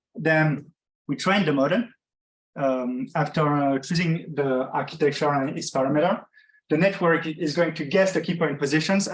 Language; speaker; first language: English; non-native, fluent; French